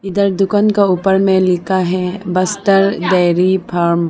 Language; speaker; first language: Hindi; early bilingual, other home language; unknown